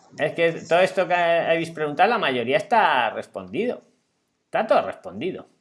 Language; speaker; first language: Spanish; native; Spanish